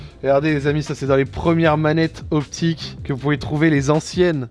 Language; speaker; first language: French; native; French